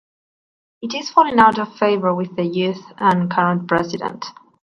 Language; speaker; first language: English; non-native, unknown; Spanish